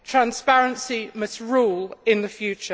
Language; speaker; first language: English; native; English